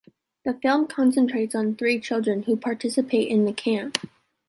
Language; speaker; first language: English; native; English